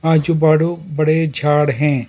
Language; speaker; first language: Hindi; non-native, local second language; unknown